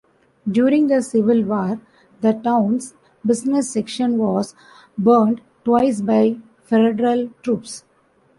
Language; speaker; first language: English; non-native, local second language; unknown